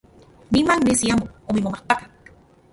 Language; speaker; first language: Central Puebla Nahuatl; non-native, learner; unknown